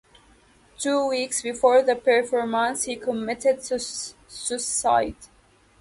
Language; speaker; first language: English; native; English